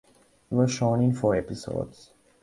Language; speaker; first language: English; native; English